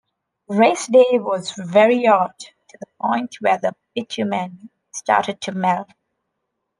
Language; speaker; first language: English; non-native, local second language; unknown